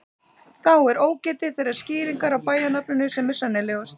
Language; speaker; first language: Icelandic; native; Icelandic